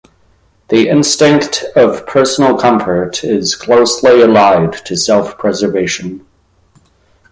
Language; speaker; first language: English; native; English